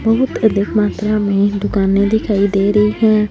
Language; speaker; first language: Hindi; non-native, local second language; Punjabi